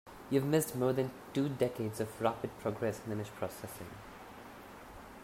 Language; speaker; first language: English; non-native, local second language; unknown